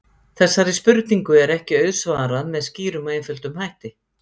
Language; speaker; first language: Icelandic; native; Icelandic